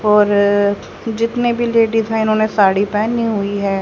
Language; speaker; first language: Hindi; native; Hindi